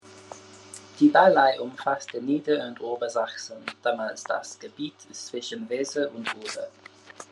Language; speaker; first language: German; non-native, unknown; English